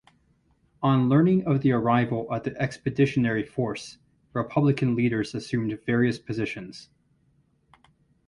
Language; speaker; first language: English; native; English